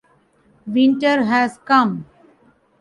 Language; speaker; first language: English; non-native, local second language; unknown